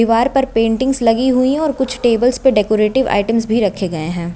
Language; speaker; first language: Hindi; native; Hindi